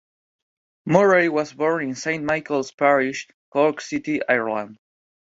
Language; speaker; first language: English; non-native, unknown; Spanish